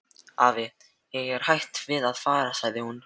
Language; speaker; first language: Icelandic; non-native, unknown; Filipino